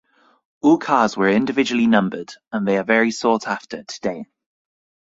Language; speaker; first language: English; native; English